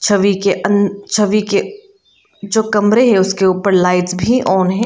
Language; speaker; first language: Hindi; non-native, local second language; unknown